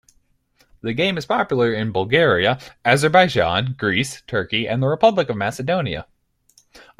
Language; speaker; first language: English; native; English